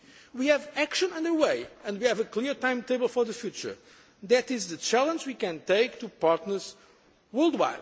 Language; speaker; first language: English; non-native, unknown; Portuguese